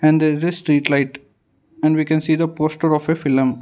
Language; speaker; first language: English; non-native, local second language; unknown